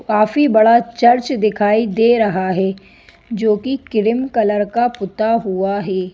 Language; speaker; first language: Hindi; native; Hindi